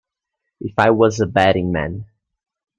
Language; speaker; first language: English; native; English